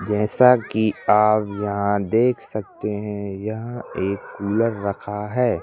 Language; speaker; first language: Hindi; native; Hindi